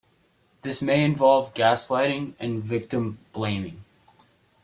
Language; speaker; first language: English; native; English